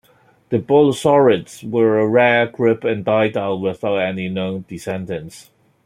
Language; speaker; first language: English; non-native, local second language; Cantonese